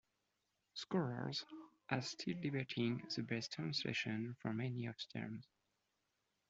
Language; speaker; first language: English; non-native, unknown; French